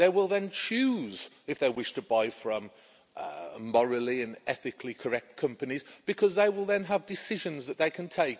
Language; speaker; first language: English; native; English